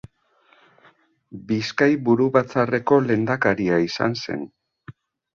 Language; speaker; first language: Basque; native; Basque